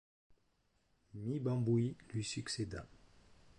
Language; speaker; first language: French; native; French